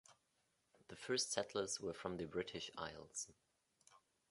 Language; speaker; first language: English; non-native, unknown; German